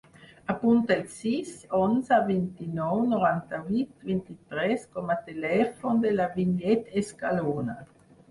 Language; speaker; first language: Catalan; non-native, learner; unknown